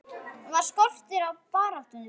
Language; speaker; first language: Icelandic; native; Icelandic